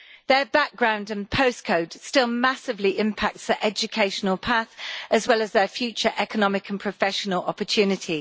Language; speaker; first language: English; native; English